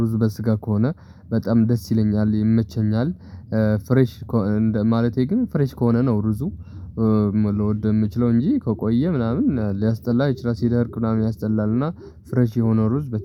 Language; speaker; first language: Amharic; non-native, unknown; Tigrinya